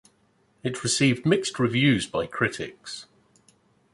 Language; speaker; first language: English; native; English